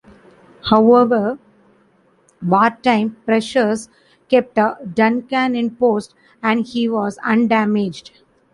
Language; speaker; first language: English; non-native, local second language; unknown